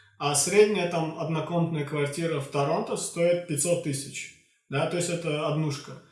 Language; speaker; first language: Russian; non-native, local second language; Azerbaijani